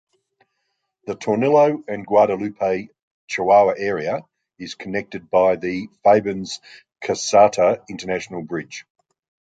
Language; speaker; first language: English; native; English